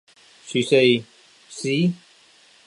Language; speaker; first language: English; non-native, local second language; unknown